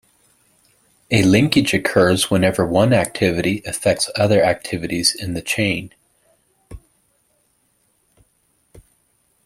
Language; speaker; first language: English; native; English